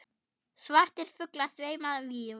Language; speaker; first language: Icelandic; non-native, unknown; German